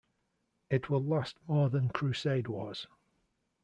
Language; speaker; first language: English; native; English